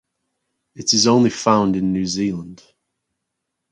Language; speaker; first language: English; native; English